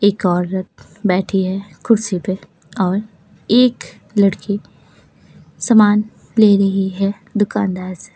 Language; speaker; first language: Hindi; native; Hindi